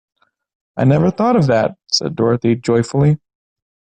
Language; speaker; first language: English; native; English